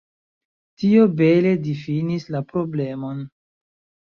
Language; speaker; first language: Esperanto; non-native, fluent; Chinese